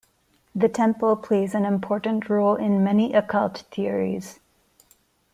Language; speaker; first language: English; non-native, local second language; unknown